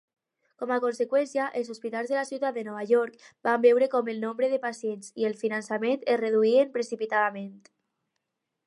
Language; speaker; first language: Catalan; non-native, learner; Spanish